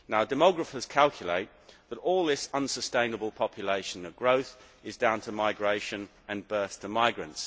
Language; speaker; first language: English; native; English